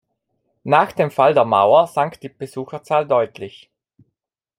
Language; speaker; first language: German; non-native, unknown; Italian